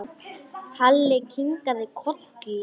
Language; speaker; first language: Icelandic; non-native, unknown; Polish